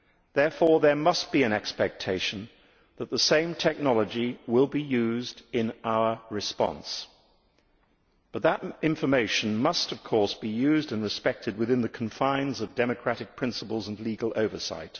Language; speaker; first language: English; native; English